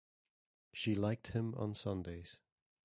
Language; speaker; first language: English; native; English